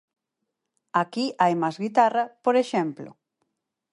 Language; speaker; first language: Galician; native; Galician